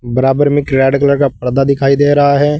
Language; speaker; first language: Hindi; native; Hindi